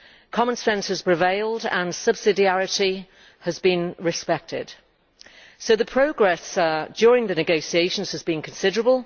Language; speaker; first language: English; native; English